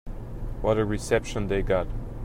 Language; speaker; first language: English; non-native, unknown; German